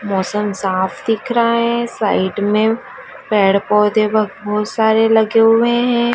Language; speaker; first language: Hindi; native; Hindi